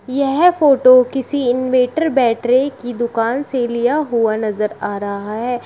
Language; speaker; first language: Hindi; native; Hindi